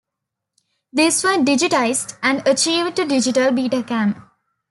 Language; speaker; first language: English; non-native, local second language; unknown